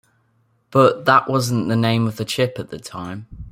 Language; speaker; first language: English; native; English